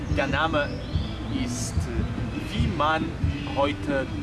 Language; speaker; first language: German; non-native, learner; Portuguese